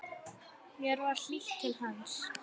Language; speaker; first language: Icelandic; native; Icelandic